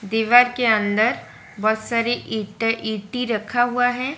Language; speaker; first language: Hindi; non-native, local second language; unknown